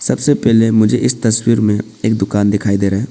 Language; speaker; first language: Hindi; non-native, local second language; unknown